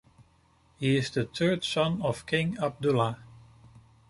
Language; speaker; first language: English; non-native, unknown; Dutch